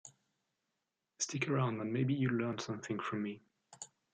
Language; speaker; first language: English; non-native, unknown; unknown